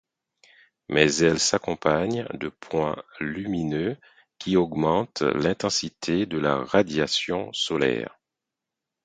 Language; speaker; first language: French; non-native, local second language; Haitian Creole